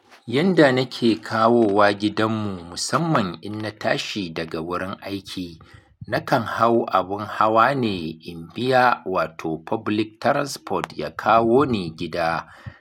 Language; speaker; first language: Hausa; native; Hausa